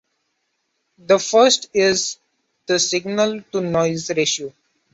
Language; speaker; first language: English; non-native, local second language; Marathi